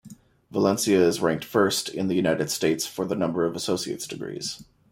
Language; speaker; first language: English; native; English